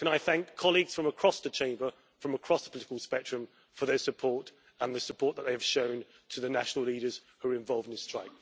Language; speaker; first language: English; native; English